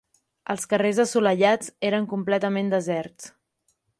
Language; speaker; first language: Catalan; native; Catalan